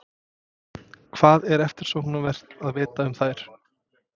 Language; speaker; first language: Icelandic; non-native, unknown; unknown